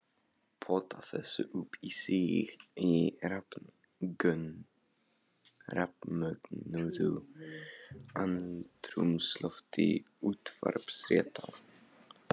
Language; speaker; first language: Icelandic; non-native, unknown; Polish